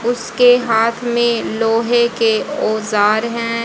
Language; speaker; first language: Hindi; native; Hindi